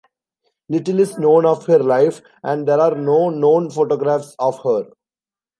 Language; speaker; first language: English; non-native, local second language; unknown